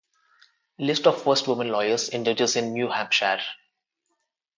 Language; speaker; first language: English; non-native, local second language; Telugu